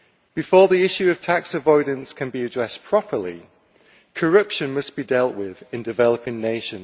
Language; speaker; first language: English; native; English